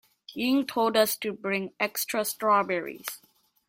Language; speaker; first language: English; native; English